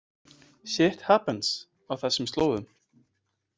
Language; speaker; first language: Icelandic; native; Icelandic